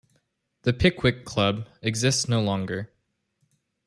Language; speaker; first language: English; native; English